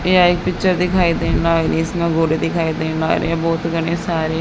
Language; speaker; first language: Hindi; native; Hindi